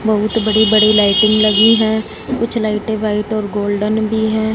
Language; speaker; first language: Hindi; non-native, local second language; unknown